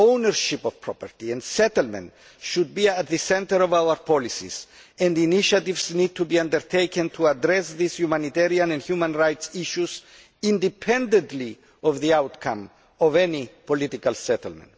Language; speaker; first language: English; non-native, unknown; Greek